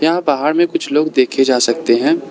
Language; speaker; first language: Hindi; non-native, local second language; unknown